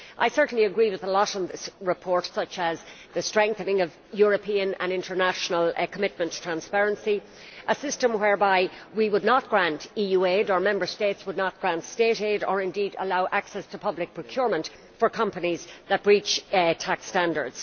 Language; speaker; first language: English; native; English